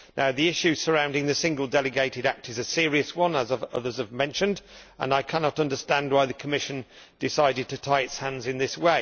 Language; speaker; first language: English; native; English